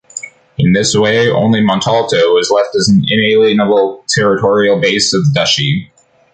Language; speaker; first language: English; native; English